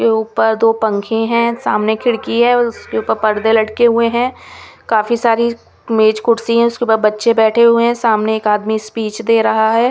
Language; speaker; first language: Hindi; non-native, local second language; Punjabi